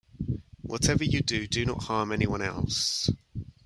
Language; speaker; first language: English; native; English